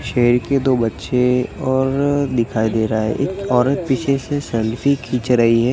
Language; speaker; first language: Hindi; non-native, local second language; Gujarati